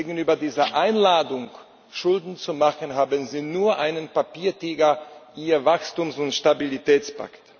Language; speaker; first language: German; non-native, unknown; Slovak